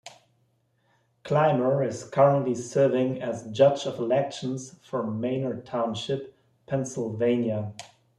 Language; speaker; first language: English; non-native, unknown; German